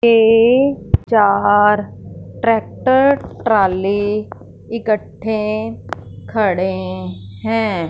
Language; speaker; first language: Hindi; non-native, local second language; Punjabi